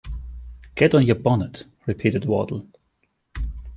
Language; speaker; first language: English; non-native, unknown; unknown